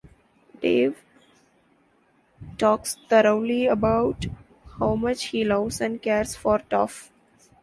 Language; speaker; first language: English; non-native, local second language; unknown